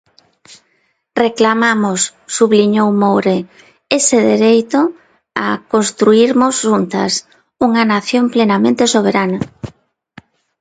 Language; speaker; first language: Galician; non-native, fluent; Spanish